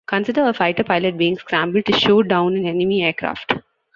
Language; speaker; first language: English; non-native, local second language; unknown